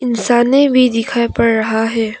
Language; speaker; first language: Hindi; non-native, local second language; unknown